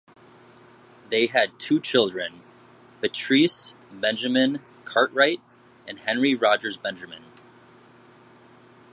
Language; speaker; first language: English; native; English